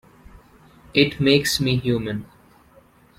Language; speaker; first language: English; non-native, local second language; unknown